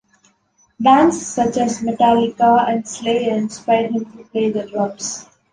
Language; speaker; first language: English; non-native, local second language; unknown